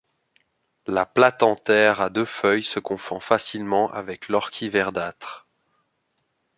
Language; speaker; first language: French; native; French